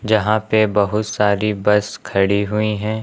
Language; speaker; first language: Hindi; native; Hindi